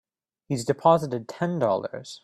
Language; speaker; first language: English; native; English